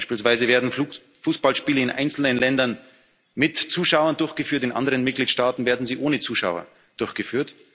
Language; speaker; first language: German; native; German